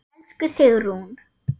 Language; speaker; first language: Icelandic; non-native, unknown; German